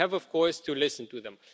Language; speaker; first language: English; non-native, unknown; Romanian